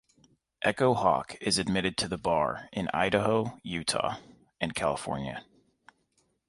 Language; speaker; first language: English; native; English